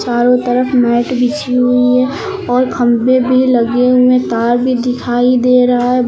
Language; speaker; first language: Hindi; native; Hindi